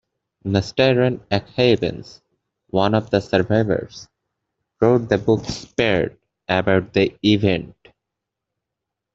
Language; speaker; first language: English; native; English